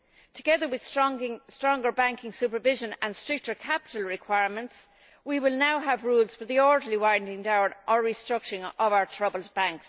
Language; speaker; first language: English; native; English